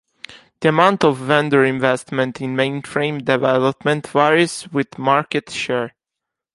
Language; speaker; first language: English; non-native, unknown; Italian